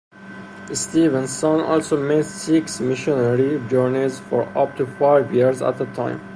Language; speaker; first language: English; non-native, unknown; Persian